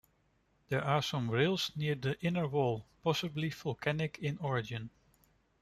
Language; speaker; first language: English; non-native, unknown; Dutch